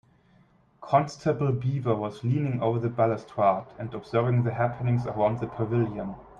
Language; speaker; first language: English; non-native, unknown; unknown